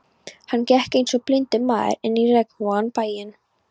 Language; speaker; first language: Icelandic; non-native, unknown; Polish